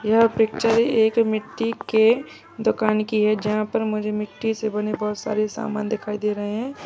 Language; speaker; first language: Hindi; native; Hindi